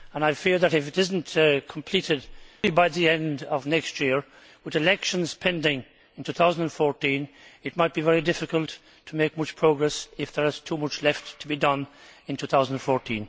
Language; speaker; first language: English; native; English